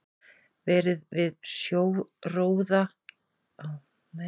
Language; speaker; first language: Icelandic; native; Icelandic